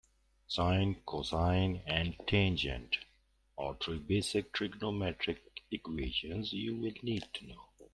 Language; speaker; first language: English; non-native, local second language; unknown